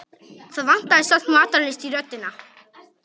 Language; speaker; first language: Icelandic; non-native, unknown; Polish